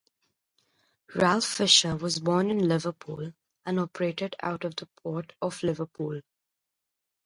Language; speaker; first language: English; non-native, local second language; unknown